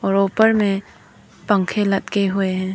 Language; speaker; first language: Hindi; non-native, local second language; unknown